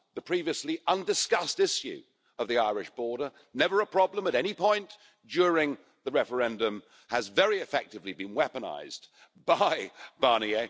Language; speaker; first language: English; native; English